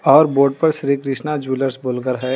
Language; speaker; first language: Hindi; non-native, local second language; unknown